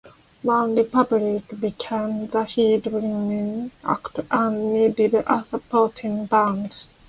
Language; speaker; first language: English; non-native, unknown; Japanese